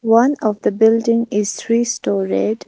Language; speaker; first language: English; non-native, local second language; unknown